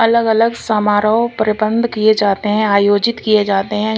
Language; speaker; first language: Hindi; non-native, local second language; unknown